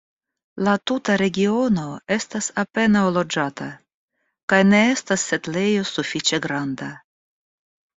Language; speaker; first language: Esperanto; non-native, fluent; Russian